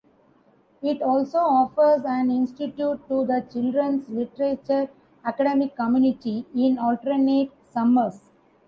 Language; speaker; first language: English; non-native, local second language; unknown